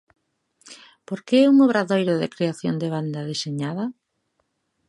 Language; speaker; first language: Galician; native; Galician